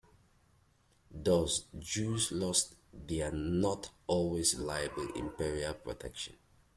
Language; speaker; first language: English; native; English